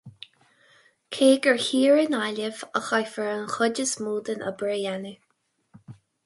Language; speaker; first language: Irish; non-native, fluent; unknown